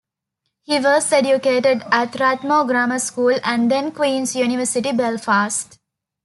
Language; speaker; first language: English; non-native, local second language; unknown